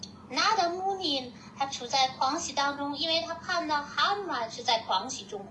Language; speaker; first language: Chinese; native; Chinese